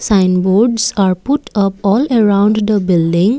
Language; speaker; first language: English; non-native, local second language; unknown